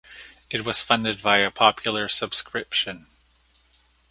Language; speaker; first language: English; native; English